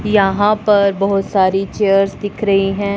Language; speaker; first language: Hindi; non-native, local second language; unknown